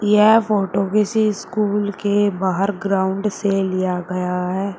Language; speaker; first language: Hindi; native; Hindi